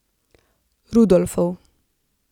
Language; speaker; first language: Slovenian; native; Slovenian